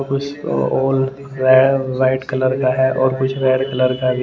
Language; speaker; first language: Hindi; native; Hindi